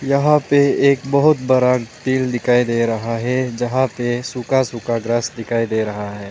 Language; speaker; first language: Hindi; non-native, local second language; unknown